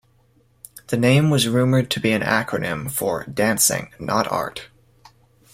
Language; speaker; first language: English; native; English